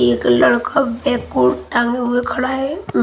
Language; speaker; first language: Hindi; native; Hindi